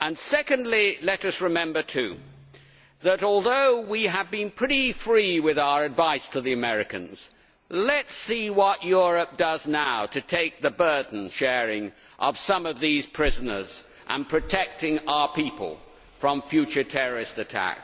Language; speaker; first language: English; native; English